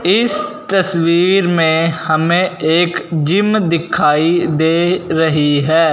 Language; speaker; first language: Hindi; non-native, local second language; Punjabi